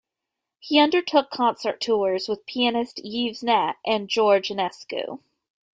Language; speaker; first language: English; native; English